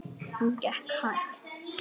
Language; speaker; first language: Icelandic; native; Icelandic